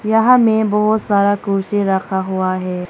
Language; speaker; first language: Hindi; non-native, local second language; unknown